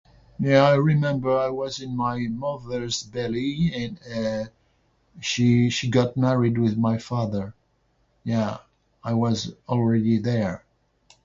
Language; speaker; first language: English; non-native, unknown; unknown